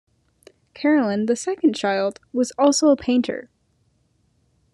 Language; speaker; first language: English; native; English